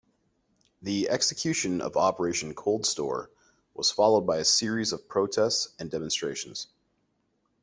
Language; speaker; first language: English; native; English